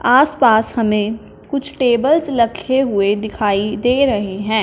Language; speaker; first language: Hindi; non-native, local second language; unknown